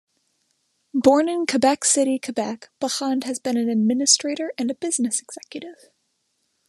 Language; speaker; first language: English; native; English